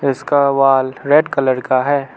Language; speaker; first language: Hindi; non-native, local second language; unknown